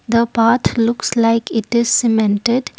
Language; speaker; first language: English; non-native, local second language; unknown